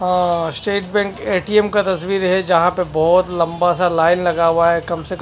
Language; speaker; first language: Hindi; non-native, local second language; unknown